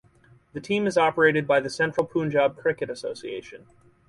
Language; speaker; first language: English; native; English